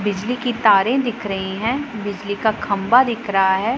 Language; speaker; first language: Hindi; non-native, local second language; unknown